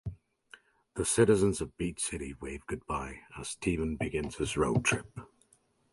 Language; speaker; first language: English; native; English